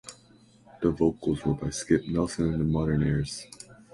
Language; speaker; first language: English; native; English